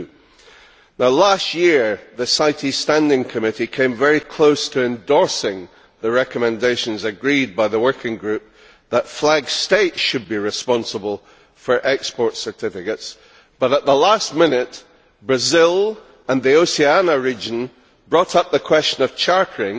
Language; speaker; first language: English; native; English